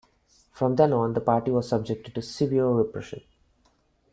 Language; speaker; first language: English; non-native, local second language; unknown